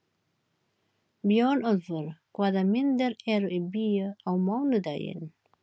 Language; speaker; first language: Icelandic; non-native, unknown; Filipino